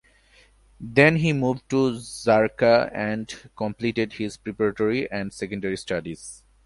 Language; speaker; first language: English; non-native, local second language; Bangla